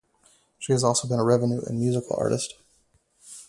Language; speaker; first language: English; native; English